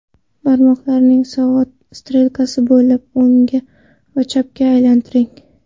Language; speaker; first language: Uzbek; non-native, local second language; Kara-Kalpak